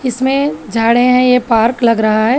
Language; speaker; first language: Hindi; non-native, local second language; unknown